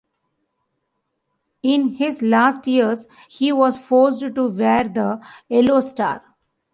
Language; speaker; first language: English; non-native, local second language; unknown